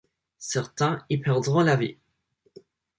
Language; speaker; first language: French; non-native, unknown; English